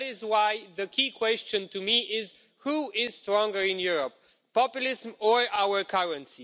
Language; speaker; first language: English; non-native, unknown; Romanian